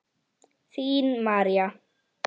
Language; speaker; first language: Icelandic; native; Icelandic